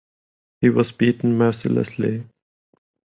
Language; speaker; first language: English; non-native, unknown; German